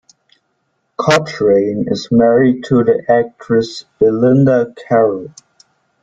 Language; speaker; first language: English; non-native, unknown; German